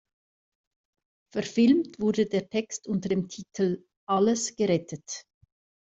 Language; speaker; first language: German; native; German